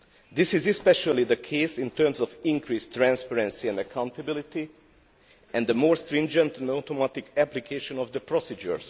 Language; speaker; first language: English; non-native, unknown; Hungarian